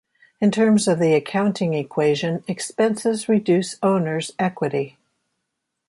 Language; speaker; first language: English; native; English